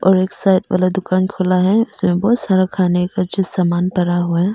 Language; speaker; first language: Hindi; non-native, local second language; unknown